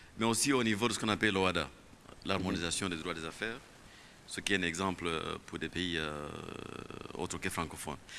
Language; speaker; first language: French; non-native, local second language; Kinyarwanda